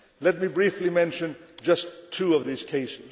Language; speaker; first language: English; non-native, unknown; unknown